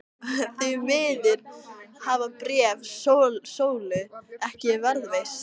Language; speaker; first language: Icelandic; native; Icelandic